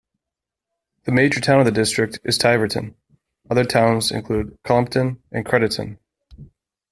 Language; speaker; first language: English; native; English